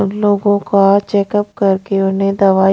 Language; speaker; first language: Hindi; non-native, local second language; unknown